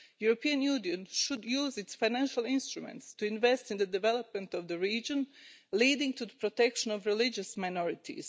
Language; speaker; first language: English; non-native, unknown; Croatian